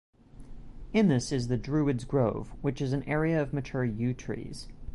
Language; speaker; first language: English; native; English